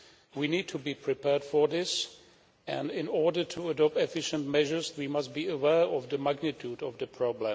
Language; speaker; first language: English; non-native, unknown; Czech